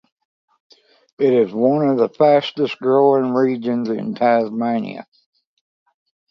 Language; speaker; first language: English; native; English